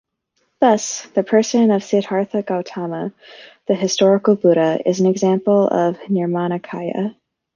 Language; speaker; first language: English; native; English